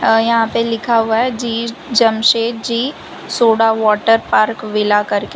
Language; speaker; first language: Hindi; non-native, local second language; Gujarati